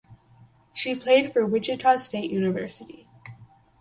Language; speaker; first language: English; native; English